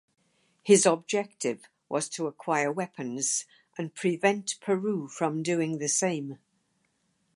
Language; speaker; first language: English; native; English